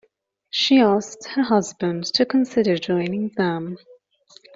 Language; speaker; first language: English; non-native, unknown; Persian